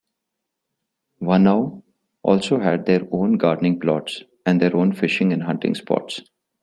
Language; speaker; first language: English; non-native, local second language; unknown